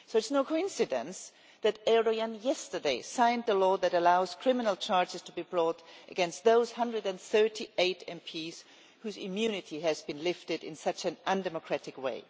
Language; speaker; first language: English; non-native, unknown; German